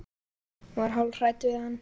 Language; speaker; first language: Icelandic; native; Icelandic